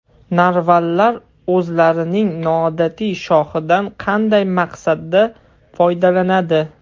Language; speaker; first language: Uzbek; non-native, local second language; Russian